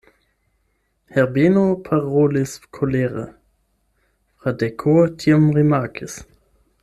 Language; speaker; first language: Esperanto; non-native, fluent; German